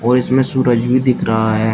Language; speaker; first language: Hindi; native; Hindi